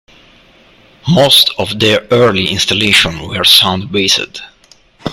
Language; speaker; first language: English; non-native, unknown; Italian